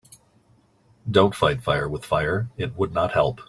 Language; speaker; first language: English; native; English